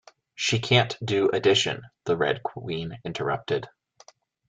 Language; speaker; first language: English; native; English